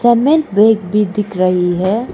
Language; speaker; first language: Hindi; non-native, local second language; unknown